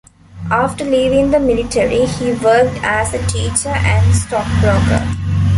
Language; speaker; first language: English; non-native, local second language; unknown